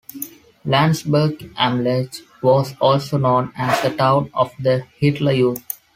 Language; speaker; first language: English; non-native, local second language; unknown